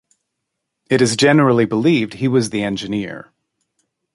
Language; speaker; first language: English; native; English